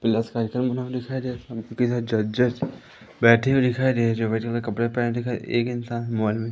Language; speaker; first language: Hindi; native; Hindi